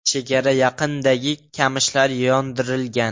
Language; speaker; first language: Uzbek; non-native, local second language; Russian